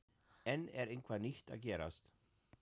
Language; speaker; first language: Icelandic; non-native, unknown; German